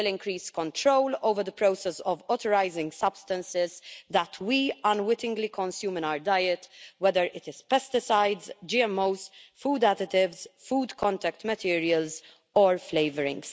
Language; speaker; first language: English; non-native, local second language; Maltese